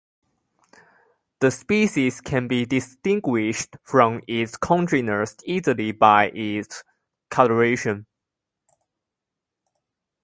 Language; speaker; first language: English; non-native, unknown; Chinese